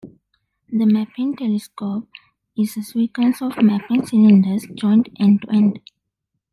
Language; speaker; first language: English; non-native, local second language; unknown